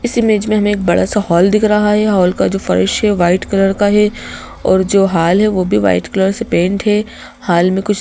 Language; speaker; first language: Hindi; native; Hindi